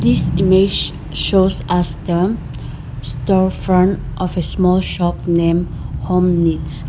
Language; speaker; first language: English; non-native, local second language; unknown